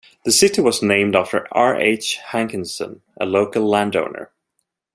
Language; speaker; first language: English; non-native, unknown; Swedish